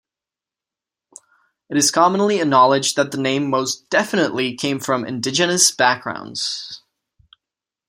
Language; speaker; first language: English; non-native, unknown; Czech